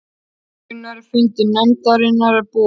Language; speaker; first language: Icelandic; native; Icelandic